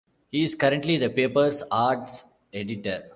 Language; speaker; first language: English; non-native, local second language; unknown